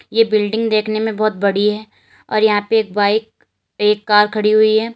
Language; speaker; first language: Hindi; native; Hindi